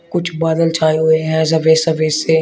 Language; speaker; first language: Hindi; native; Hindi